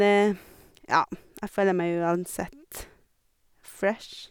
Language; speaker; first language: Norwegian; non-native, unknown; Portuguese